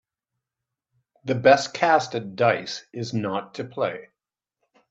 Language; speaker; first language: English; native; English